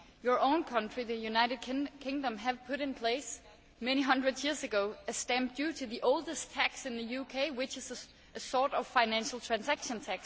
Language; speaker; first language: English; non-native, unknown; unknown